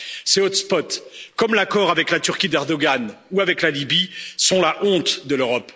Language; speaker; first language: French; native; French